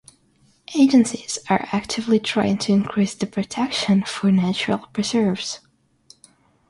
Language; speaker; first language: English; non-native, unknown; Russian